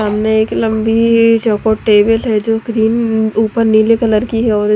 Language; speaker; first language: Hindi; non-native, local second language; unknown